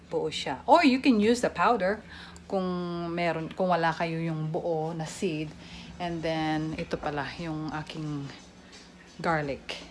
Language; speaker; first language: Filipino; non-native, local second language; Pampanga